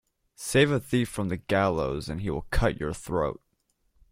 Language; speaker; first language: English; native; English